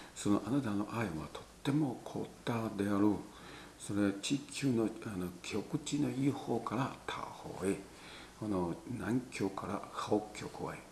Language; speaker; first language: Japanese; non-native, fluent; Chinese